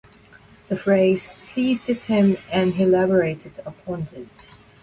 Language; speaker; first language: English; non-native, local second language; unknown